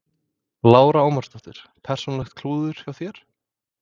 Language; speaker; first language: Icelandic; non-native, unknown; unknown